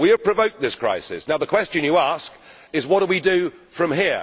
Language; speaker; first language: English; native; English